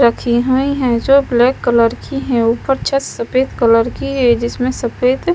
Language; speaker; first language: Hindi; non-native, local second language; Punjabi